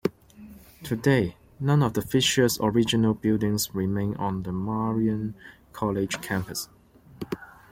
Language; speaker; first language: English; non-native, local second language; Cantonese